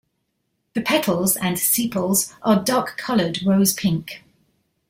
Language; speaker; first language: English; native; English